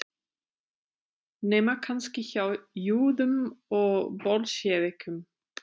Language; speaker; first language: Icelandic; non-native, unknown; German